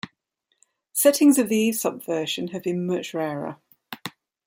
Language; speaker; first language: English; native; English